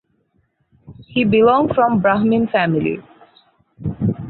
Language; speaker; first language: English; non-native, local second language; Bangla